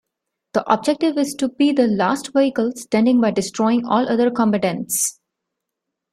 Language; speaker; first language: English; non-native, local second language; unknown